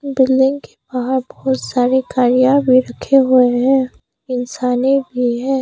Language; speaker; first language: Hindi; non-native, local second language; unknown